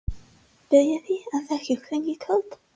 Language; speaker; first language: Icelandic; non-native, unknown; English